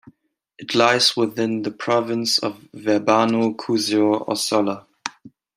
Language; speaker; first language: English; non-native, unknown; German